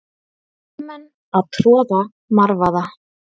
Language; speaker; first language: Icelandic; native; Icelandic